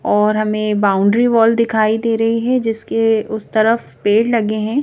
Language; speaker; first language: Hindi; native; Hindi